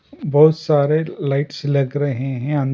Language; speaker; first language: Hindi; non-native, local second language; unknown